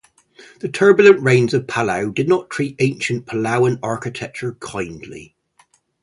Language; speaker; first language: English; native; English